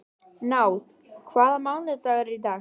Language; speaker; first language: Icelandic; native; Icelandic